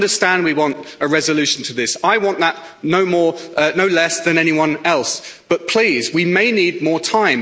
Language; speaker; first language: English; native; English